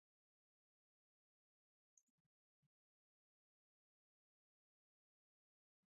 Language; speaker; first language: English; non-native, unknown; Persian